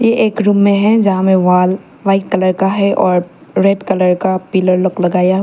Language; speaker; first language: Hindi; non-native, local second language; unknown